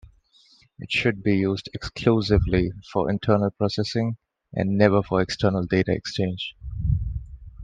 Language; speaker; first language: English; non-native, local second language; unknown